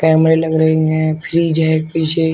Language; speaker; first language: Hindi; native; Hindi